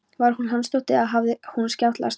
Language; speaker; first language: Icelandic; non-native, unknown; Polish